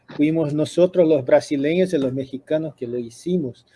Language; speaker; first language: Spanish; non-native, related language; Portuguese